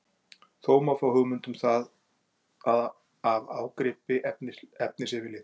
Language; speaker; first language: Icelandic; native; Icelandic